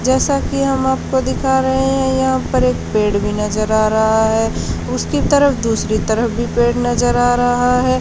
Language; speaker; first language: Hindi; native; Hindi